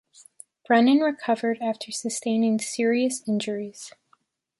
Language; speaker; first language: English; native; English